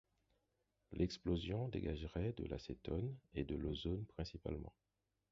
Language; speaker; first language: French; non-native, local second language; Haitian Creole